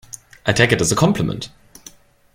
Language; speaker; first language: English; non-native, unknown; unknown